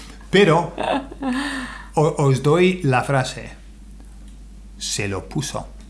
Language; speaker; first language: Spanish; non-native, fluent; English